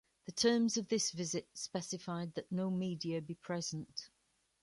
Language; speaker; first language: English; native; English